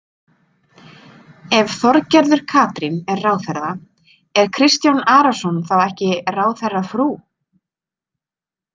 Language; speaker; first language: Icelandic; native; Icelandic